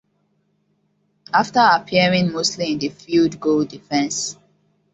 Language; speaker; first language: English; non-native, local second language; Hausa